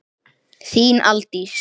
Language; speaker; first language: Icelandic; native; Icelandic